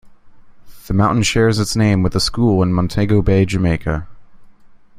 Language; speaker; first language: English; native; English